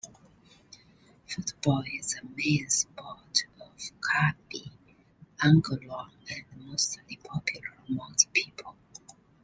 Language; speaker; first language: English; non-native, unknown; Chinese